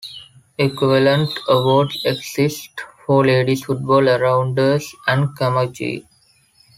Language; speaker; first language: English; non-native, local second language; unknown